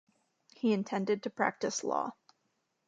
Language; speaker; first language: English; native; English